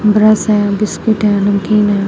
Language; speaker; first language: Hindi; native; Hindi